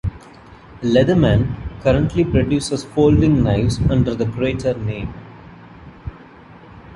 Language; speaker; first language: English; non-native, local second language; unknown